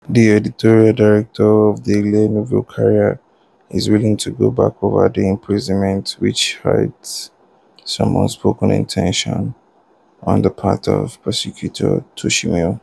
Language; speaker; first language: English; non-native, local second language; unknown